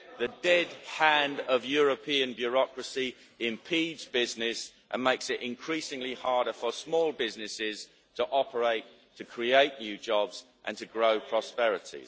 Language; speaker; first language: English; native; English